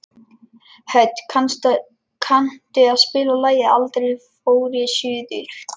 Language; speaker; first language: Icelandic; non-native, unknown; Lithuanian